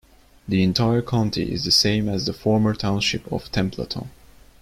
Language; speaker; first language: English; non-native, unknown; Turkish